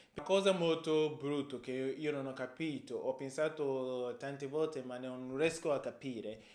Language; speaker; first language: Italian; non-native, fluent; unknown